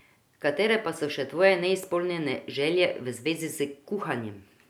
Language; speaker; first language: Slovenian; non-native, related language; Croatian